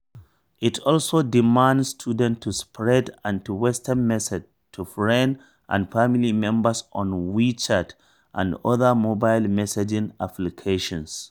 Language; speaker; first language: English; non-native, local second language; Hausa